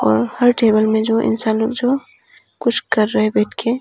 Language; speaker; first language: Hindi; non-native, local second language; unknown